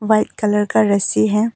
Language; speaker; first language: Hindi; non-native, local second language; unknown